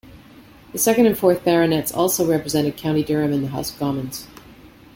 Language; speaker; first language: English; native; English